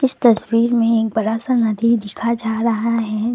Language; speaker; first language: Hindi; non-native, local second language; Assamese